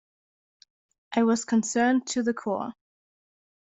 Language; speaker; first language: English; non-native, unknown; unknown